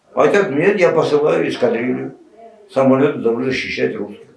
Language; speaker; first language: Russian; non-native, local second language; Kazakh